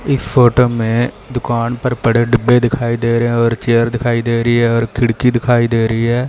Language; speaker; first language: Hindi; non-native, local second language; Punjabi